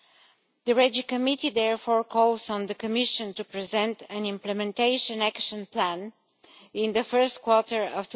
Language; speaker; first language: English; non-native, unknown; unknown